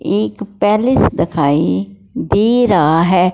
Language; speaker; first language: Hindi; non-native, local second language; Punjabi